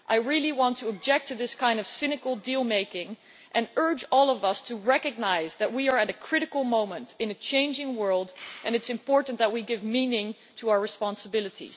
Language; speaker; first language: English; non-native, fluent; Dutch